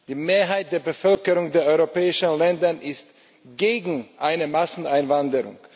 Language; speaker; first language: German; non-native, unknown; Slovak